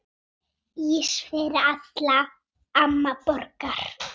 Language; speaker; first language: Icelandic; native; Icelandic